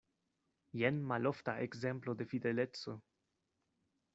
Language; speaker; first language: Esperanto; non-native, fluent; Spanish